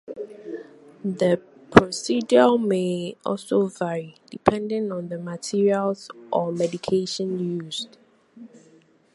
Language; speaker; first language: English; non-native, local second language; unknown